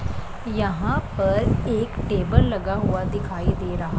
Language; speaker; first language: Hindi; non-native, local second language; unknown